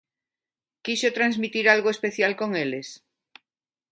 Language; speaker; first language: Galician; non-native, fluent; Spanish